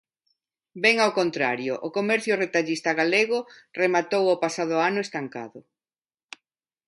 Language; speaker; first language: Galician; non-native, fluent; Spanish